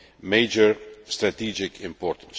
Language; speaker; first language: English; non-native, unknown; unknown